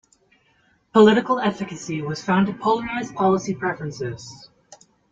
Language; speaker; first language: English; native; English